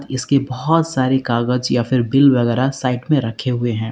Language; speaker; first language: Hindi; native; Hindi